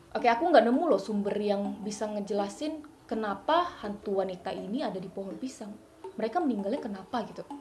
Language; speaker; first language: Indonesian; non-native, local second language; Hakka Chinese